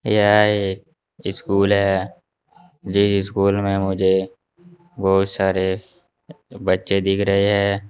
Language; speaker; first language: Hindi; native; Hindi